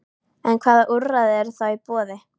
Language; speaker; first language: Icelandic; native; Icelandic